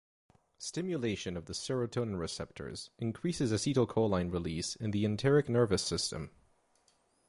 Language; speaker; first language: English; native; English